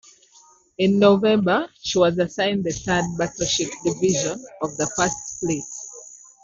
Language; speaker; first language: English; non-native, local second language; Ganda